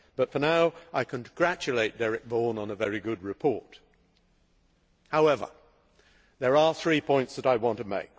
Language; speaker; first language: English; native; English